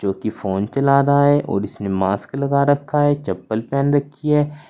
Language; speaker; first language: Hindi; native; Hindi